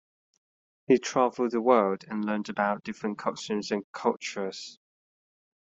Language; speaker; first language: English; non-native, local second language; Cantonese